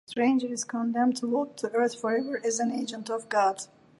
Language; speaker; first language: English; non-native, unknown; Turkish